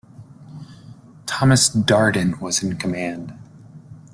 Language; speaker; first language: English; native; English